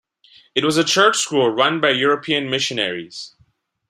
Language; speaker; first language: English; non-native, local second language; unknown